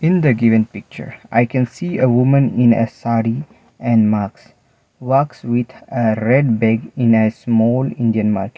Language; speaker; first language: English; non-native, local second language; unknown